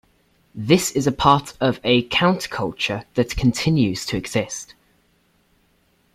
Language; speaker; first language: English; native; English